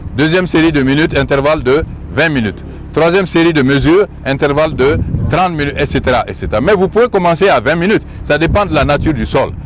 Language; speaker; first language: French; non-native, local second language; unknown